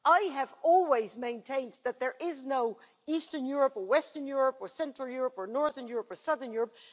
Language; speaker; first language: English; non-native, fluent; Dutch